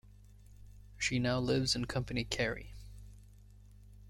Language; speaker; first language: English; native; English